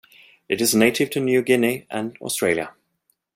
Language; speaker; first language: English; non-native, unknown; Swedish